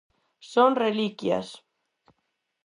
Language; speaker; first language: Galician; non-native, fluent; Spanish